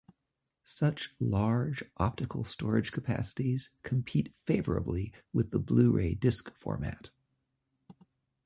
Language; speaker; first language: English; native; English